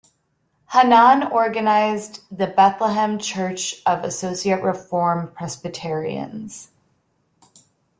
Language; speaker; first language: English; native; English